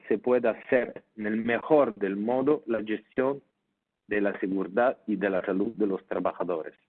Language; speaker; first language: Spanish; non-native, fluent; Italian